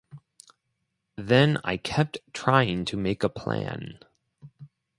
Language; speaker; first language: English; non-native, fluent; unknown